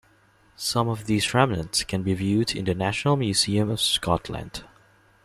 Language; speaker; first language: English; non-native, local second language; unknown